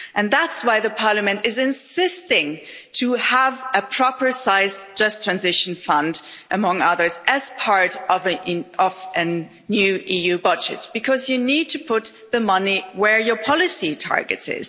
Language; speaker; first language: English; non-native, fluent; German